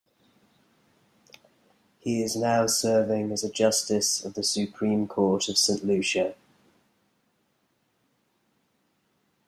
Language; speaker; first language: English; native; English